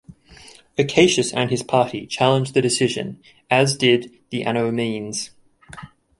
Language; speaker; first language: English; native; English